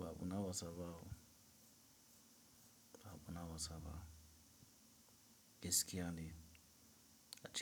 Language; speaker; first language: Hausa; non-native, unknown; Tiv